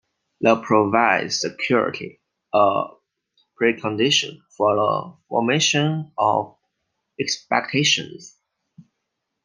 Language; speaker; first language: English; non-native, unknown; Chinese